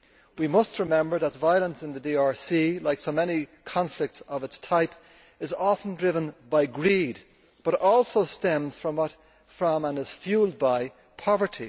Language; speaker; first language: English; native; English